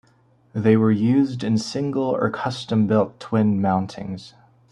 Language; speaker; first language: English; native; English